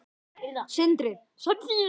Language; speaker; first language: Icelandic; native; Icelandic